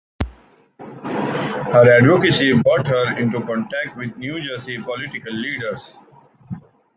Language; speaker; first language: English; non-native, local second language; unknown